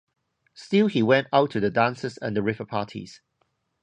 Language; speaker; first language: English; non-native, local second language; Cantonese